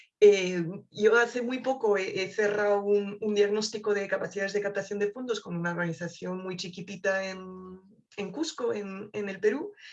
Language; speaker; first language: Spanish; non-native, fluent; French